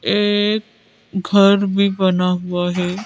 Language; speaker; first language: Hindi; native; Hindi